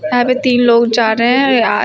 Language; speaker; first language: Hindi; native; Hindi